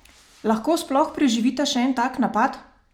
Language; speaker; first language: Slovenian; native; Slovenian